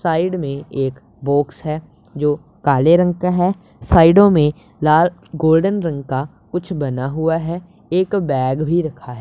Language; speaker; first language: Hindi; non-native, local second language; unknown